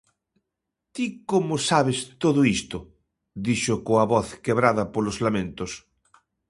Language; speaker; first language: Galician; native; Galician